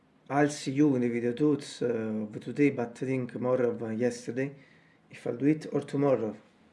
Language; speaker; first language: English; non-native, learner; Italian